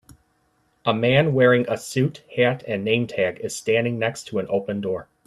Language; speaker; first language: English; native; English